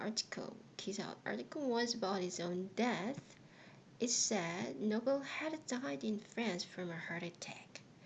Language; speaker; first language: English; non-native, fluent; Korean